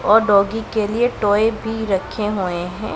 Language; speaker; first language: Hindi; non-native, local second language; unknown